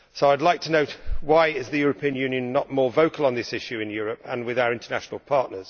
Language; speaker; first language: English; native; English